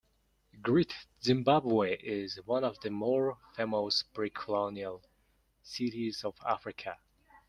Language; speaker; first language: English; non-native, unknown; Mongolian